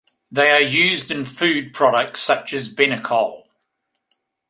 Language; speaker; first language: English; native; English